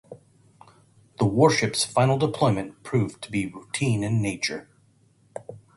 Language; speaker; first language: English; native; English